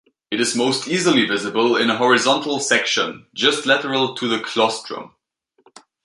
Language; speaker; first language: English; native; English